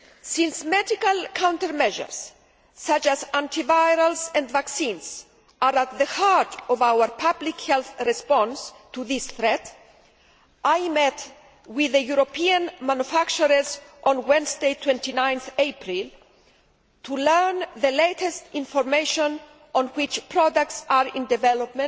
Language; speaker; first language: English; non-native, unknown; Greek